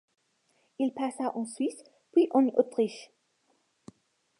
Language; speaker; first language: French; non-native, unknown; English